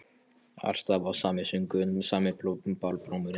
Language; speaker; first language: Icelandic; non-native, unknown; Polish